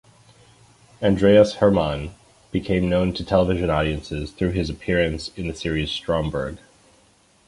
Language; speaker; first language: English; native; English